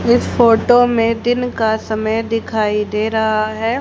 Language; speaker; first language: Hindi; native; Hindi